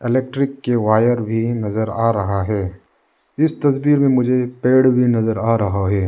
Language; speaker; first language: Hindi; non-native, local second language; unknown